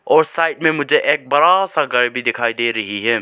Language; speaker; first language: Hindi; non-native, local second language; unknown